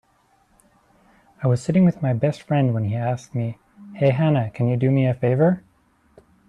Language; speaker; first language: English; native; English